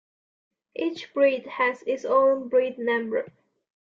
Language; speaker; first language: English; non-native, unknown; Chinese